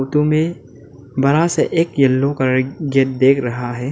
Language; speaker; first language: Hindi; non-native, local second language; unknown